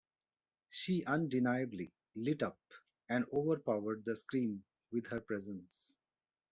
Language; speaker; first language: English; non-native, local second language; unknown